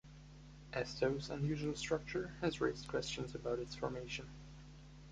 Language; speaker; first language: English; non-native, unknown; German